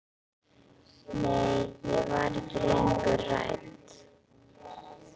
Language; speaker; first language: Icelandic; native; Icelandic